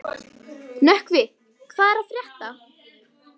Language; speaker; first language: Icelandic; native; Icelandic